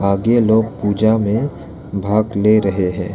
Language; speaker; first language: Hindi; non-native, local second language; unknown